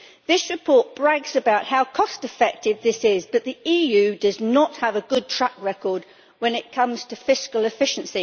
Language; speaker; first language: English; native; English